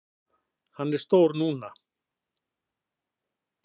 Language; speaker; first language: Icelandic; native; Icelandic